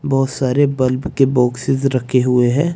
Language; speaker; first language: Hindi; native; Hindi